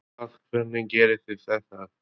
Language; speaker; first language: Icelandic; non-native, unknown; Albanian